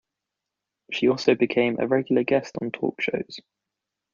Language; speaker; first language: English; native; English